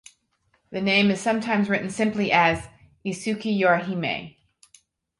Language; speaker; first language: English; native; English